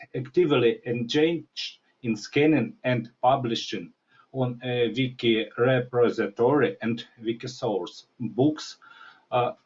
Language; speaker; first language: English; non-native, learner; Ukrainian